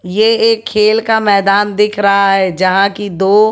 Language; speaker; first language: Hindi; native; Hindi